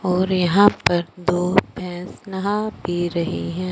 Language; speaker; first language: Hindi; non-native, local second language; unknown